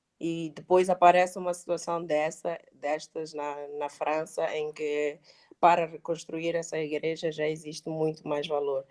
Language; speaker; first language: Portuguese; native; Portuguese